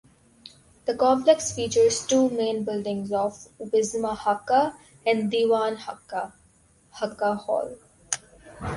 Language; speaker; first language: English; non-native, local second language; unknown